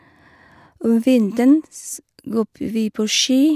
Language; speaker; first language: Norwegian; non-native, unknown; Vietnamese